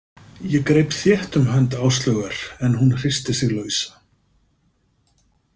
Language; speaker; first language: Icelandic; native; Icelandic